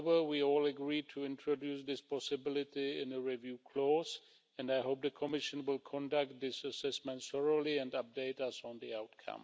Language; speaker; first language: English; non-native, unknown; Czech